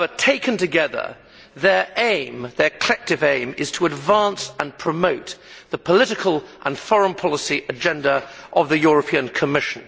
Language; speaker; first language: English; native; English